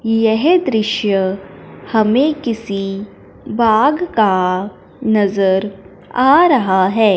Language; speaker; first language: Hindi; non-native, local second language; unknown